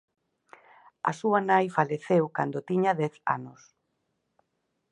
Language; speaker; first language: Galician; native; Galician